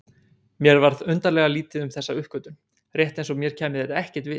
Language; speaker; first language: Icelandic; native; Icelandic